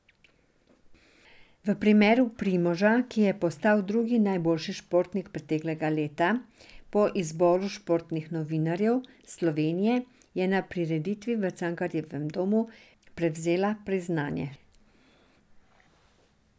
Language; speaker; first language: Slovenian; non-native, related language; Serbian